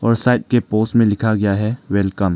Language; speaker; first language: Hindi; non-native, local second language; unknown